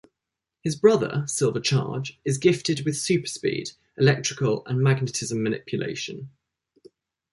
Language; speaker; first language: English; native; English